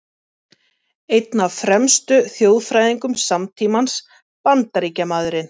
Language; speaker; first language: Icelandic; native; Icelandic